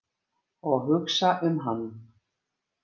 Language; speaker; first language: Icelandic; native; Icelandic